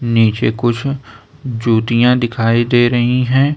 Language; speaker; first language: Hindi; native; Hindi